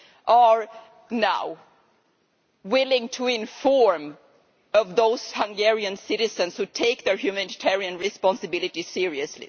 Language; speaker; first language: English; non-native, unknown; Swedish